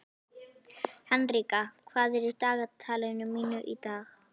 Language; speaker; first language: Icelandic; native; Icelandic